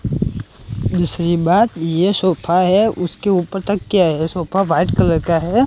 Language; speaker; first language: Hindi; non-native, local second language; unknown